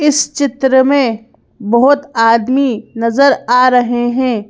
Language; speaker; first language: Hindi; native; Hindi